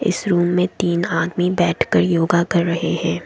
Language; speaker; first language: Hindi; non-native, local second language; Assamese